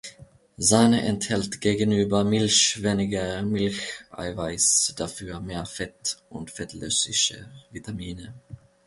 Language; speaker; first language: German; non-native, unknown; Finnish